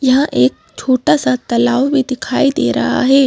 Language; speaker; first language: Hindi; native; Hindi